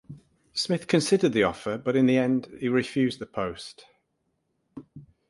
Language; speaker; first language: English; native; English